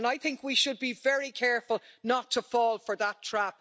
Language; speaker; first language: English; native; English